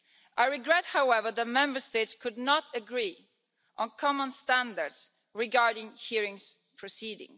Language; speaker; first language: English; non-native, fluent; Italian